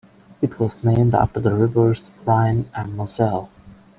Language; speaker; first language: English; non-native, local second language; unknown